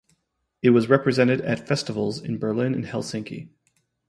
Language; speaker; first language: English; native; English